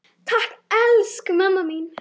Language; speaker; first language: Icelandic; native; Icelandic